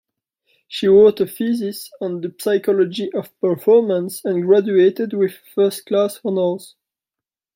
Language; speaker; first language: English; non-native, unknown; French